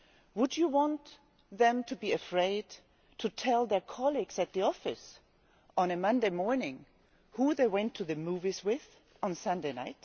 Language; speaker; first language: English; non-native, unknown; German